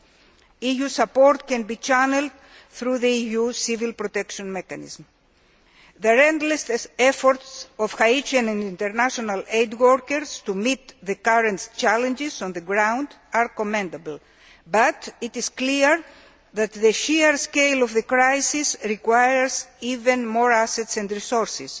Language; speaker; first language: English; non-native, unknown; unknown